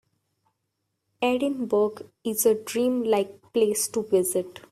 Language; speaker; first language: English; non-native, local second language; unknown